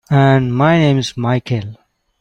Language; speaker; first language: English; non-native, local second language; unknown